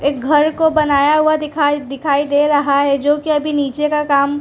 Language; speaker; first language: Hindi; non-native, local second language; Gujarati